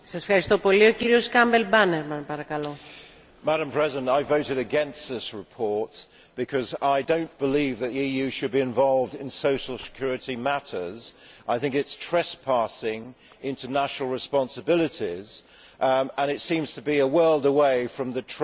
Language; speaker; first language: English; native; English